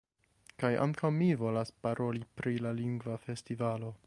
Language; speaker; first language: Esperanto; non-native, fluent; English